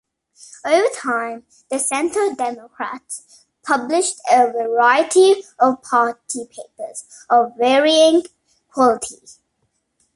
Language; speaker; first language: English; native; English